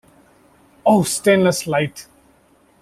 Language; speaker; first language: English; non-native, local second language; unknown